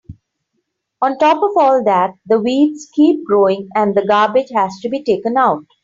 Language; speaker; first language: English; non-native, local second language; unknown